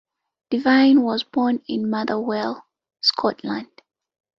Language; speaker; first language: English; non-native, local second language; Ganda